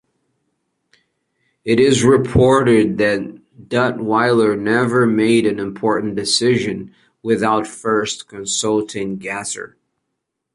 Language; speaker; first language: English; native; English